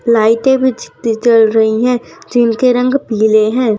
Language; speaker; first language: Hindi; non-native, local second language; Gujarati